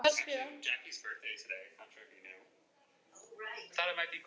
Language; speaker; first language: Icelandic; native; Icelandic